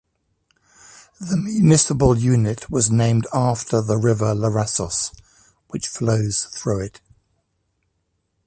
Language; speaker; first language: English; native; English